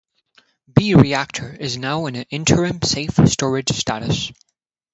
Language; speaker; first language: English; non-native, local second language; Tamil